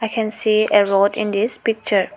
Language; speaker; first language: English; non-native, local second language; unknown